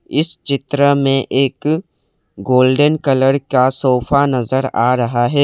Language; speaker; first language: Hindi; non-native, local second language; Assamese